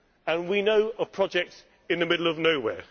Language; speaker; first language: English; native; English